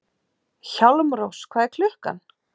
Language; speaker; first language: Icelandic; native; Icelandic